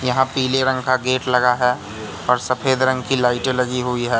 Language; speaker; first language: Hindi; native; Hindi